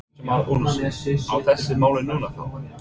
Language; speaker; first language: Icelandic; non-native, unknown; English